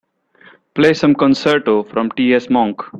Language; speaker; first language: English; non-native, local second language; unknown